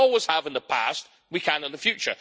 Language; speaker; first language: English; native; English